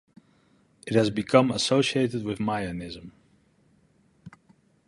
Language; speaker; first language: English; non-native, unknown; Dutch